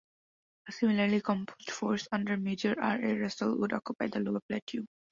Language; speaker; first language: English; non-native, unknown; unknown